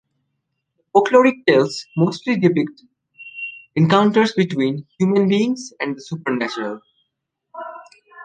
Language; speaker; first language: English; non-native, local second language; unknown